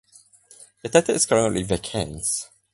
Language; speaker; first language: English; non-native, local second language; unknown